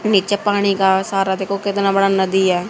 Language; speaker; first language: Hindi; native; Hindi